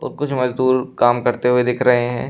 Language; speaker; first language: Hindi; native; Hindi